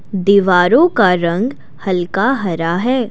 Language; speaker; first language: Hindi; non-native, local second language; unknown